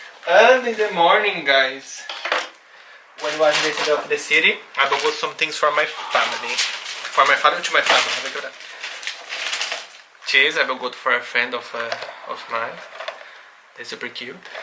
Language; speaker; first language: English; non-native, fluent; Portuguese